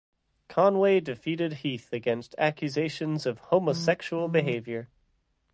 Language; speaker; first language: English; native; English